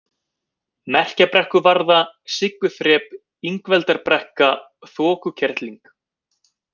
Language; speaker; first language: Icelandic; native; Icelandic